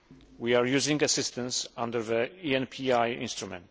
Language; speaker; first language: English; non-native, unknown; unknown